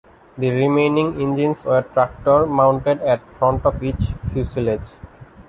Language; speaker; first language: English; non-native, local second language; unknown